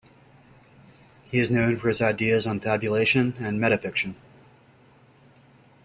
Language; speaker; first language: English; native; English